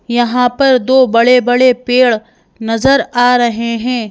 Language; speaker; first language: Hindi; native; Hindi